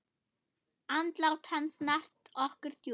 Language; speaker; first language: Icelandic; non-native, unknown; German